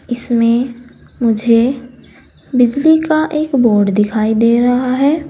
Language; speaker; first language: Hindi; native; Hindi